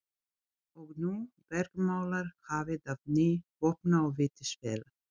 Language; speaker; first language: Icelandic; non-native, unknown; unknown